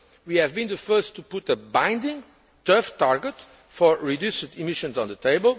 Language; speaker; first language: English; non-native, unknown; Portuguese